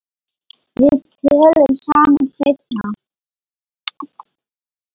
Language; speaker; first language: Icelandic; non-native, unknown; Lithuanian